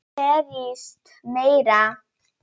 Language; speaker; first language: Icelandic; non-native, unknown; Polish